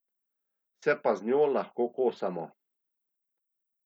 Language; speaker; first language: Slovenian; native; Slovenian